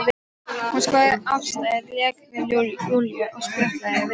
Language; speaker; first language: Icelandic; non-native, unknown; Polish